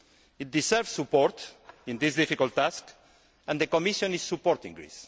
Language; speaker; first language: English; non-native, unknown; Spanish